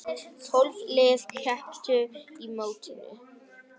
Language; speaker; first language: Icelandic; non-native, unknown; Vietnamese